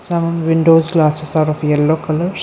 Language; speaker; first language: English; non-native, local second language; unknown